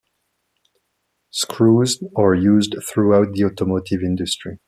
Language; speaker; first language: English; non-native, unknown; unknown